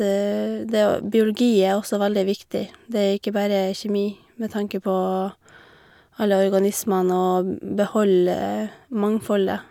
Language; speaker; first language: Norwegian; native; Norwegian